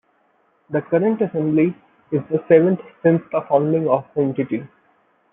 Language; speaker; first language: English; non-native, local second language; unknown